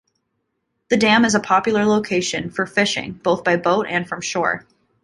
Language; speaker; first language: English; native; English